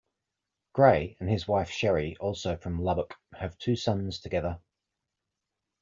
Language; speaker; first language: English; native; English